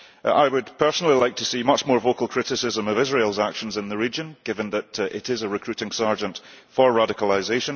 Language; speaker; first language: English; early bilingual, heritage; English